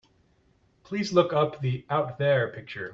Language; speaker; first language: English; native; English